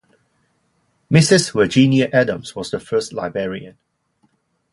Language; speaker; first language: English; non-native, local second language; Cantonese